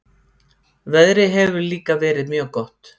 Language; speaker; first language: Icelandic; native; Icelandic